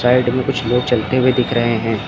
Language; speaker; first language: Hindi; native; Hindi